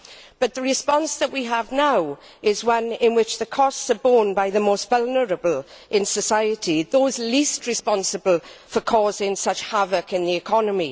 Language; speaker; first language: English; native; English